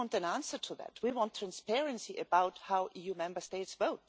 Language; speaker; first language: English; non-native, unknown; German